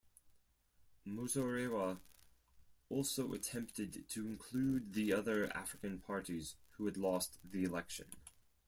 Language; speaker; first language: English; non-native, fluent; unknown